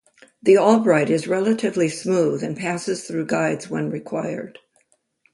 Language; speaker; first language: English; native; English